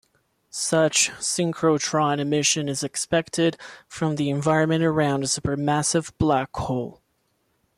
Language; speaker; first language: English; non-native, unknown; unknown